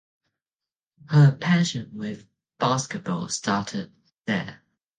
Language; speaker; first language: English; non-native, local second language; Cantonese